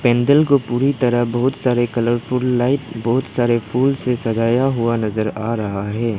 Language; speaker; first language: Hindi; non-native, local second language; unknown